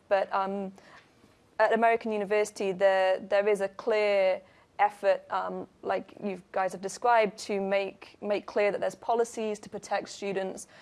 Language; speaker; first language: English; native; English